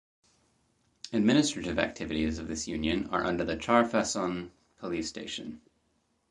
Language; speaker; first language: English; native; English